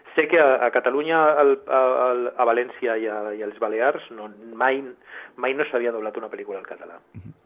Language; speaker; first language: Catalan; native; Catalan